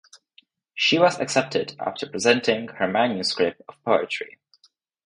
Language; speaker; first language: English; non-native, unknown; Czech